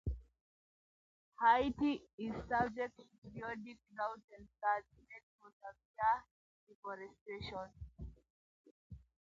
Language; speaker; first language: English; non-native, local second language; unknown